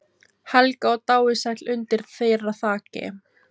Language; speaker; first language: Icelandic; non-native, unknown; Filipino